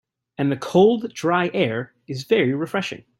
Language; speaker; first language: English; native; English